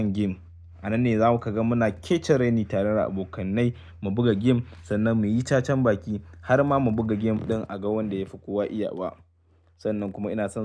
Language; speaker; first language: Hausa; native; Hausa